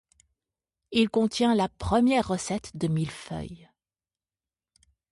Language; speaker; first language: French; native; French